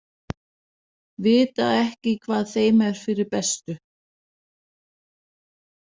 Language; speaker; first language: Icelandic; non-native, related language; Danish